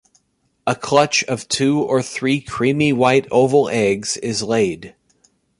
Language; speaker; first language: English; native; English